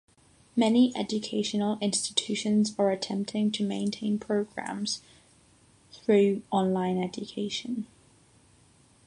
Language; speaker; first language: English; non-native, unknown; Catalan